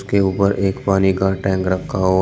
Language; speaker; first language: Hindi; native; Hindi